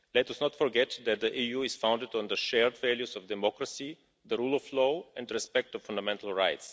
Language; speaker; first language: English; non-native, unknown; Bulgarian